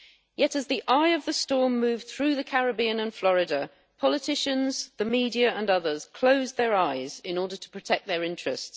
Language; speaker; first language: English; native; English